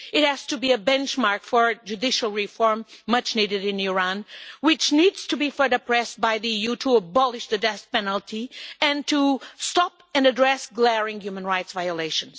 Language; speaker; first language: English; non-native, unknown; Portuguese